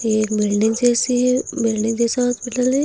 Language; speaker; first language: Hindi; native; Hindi